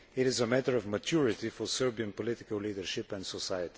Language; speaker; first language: English; non-native, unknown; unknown